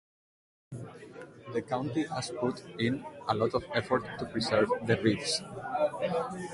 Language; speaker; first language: English; native; English